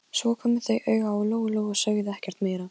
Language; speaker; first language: Icelandic; non-native, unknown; Polish